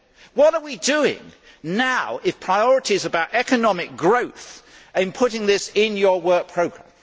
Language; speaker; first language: English; native; English